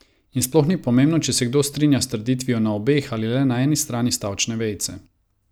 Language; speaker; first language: Slovenian; non-native, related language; Croatian